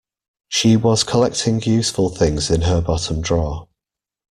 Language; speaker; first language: English; native; English